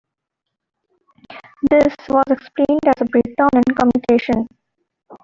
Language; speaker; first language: English; non-native, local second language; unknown